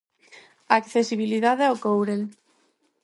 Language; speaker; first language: Galician; non-native, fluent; Spanish